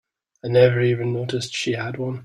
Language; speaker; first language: English; native; English